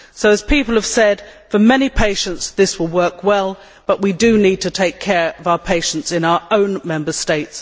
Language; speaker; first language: English; native; English